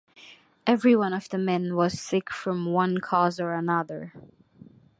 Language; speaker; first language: English; non-native, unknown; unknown